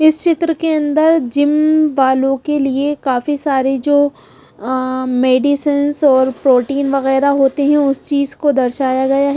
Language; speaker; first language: Hindi; non-native, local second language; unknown